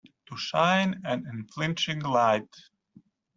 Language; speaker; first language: English; native; English